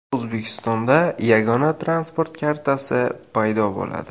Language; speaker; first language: Uzbek; native; Uzbek